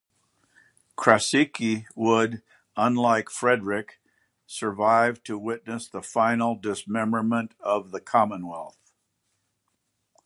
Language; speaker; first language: English; native; English